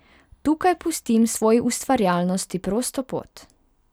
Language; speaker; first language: Slovenian; non-native, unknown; Hungarian